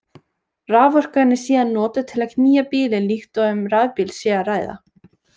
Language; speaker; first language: Icelandic; native; Icelandic